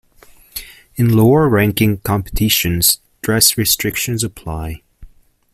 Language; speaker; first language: English; native; English